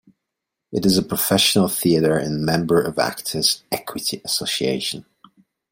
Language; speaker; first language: English; non-native, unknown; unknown